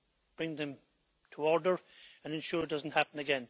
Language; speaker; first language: English; native; English